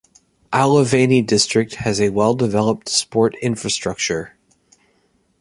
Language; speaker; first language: English; native; English